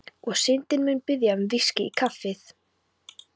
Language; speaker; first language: Icelandic; non-native, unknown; Polish